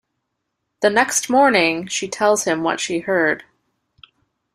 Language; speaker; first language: English; native; English